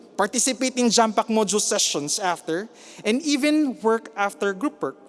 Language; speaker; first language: English; non-native, local second language; Filipino